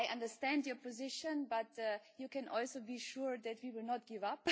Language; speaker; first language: English; non-native, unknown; German